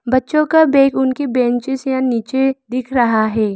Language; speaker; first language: Hindi; early bilingual, other home language; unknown